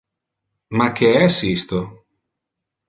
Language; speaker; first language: Interlingua; non-native, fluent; Italian